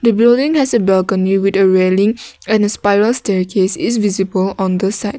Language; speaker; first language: English; non-native, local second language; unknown